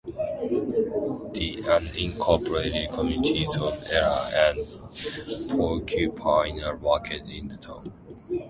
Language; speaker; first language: English; non-native, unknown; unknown